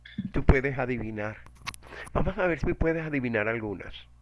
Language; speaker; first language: Spanish; native; Spanish